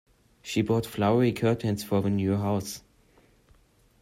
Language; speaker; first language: English; non-native, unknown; German